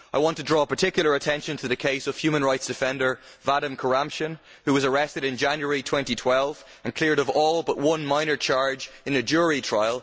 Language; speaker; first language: English; native; English